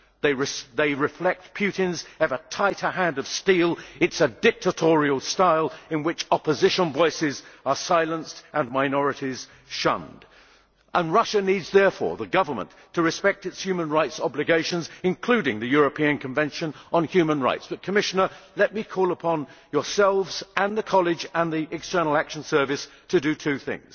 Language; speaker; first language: English; native; English